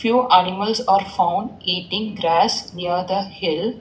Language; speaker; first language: English; non-native, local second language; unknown